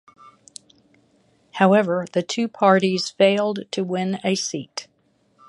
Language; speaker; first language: English; native; English